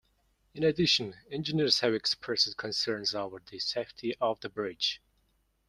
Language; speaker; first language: English; non-native, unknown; Mongolian